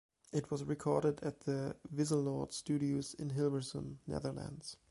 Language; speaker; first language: English; non-native, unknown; German